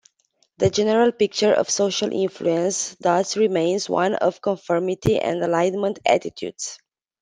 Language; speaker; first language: English; non-native, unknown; Romanian